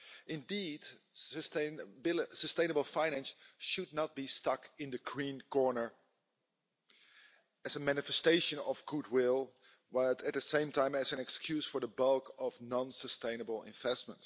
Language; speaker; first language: English; non-native, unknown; Dutch